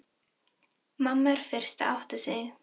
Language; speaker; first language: Icelandic; non-native, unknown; Filipino